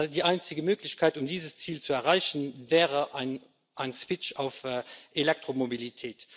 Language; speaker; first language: German; non-native, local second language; Luxembourgish